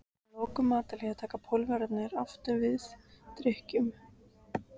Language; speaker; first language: Icelandic; native; Icelandic